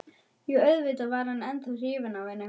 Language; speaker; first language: Icelandic; non-native, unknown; German